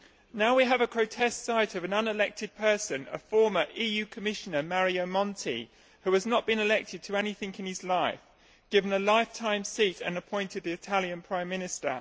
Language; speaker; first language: English; native; English